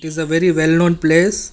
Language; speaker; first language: English; non-native, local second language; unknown